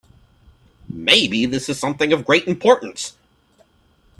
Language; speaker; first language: English; native; English